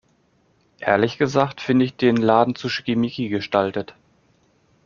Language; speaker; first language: German; native; German